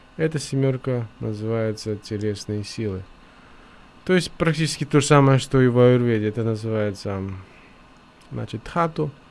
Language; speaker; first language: Russian; non-native, local second language; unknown